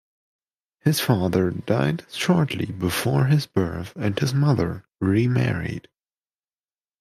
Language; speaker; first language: English; non-native, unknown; German